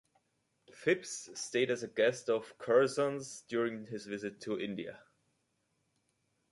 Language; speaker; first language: English; native; English